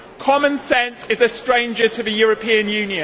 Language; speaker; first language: English; native; English